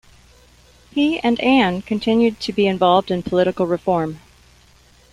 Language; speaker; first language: English; native; English